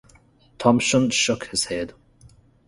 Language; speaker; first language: English; native; English